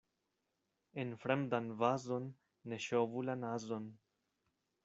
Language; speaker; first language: Esperanto; non-native, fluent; Spanish